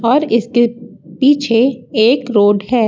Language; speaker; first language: Hindi; native; Hindi